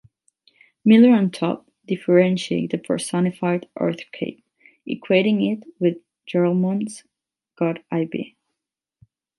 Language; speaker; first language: English; non-native, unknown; Catalan